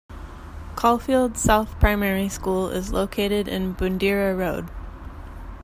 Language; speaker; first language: English; native; English